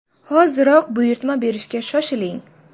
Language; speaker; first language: Uzbek; native; Uzbek